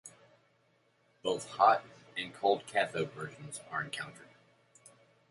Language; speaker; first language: English; native; English